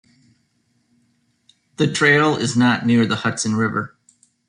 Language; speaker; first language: English; native; English